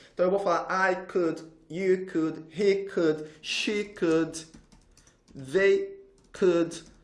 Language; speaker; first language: English; non-native, fluent; Portuguese